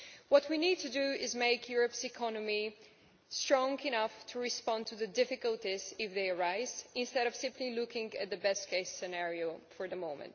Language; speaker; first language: English; non-native, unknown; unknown